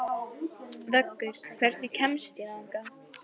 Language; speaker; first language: Icelandic; native; Icelandic